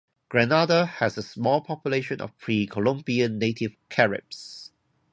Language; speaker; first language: English; non-native, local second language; Cantonese